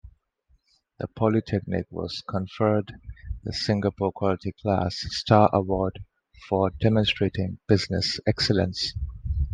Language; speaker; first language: English; non-native, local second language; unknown